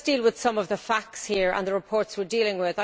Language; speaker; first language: English; native; English